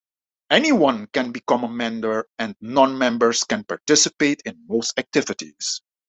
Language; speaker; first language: English; non-native, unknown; Dutch